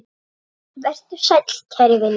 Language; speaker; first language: Icelandic; native; Icelandic